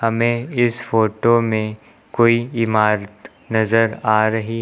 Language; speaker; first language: Hindi; native; Hindi